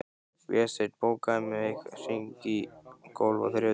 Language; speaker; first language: Icelandic; native; Icelandic